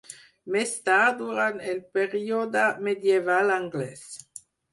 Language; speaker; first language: Catalan; non-native, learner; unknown